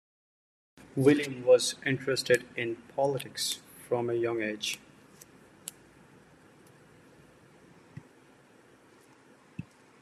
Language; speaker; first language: English; non-native, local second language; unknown